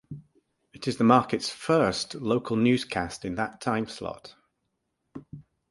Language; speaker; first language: English; native; English